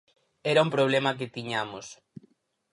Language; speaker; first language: Galician; native; Galician